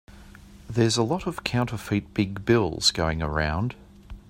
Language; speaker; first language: English; native; English